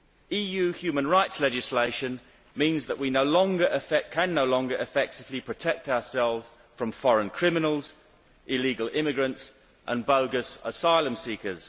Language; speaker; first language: English; native; English